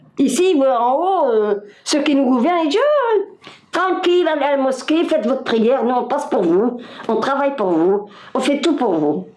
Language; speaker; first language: French; non-native, local second language; Arabic